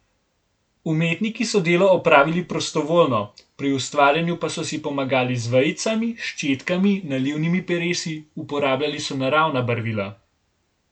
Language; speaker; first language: Slovenian; native; Slovenian